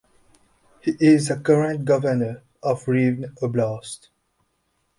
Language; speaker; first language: English; native; English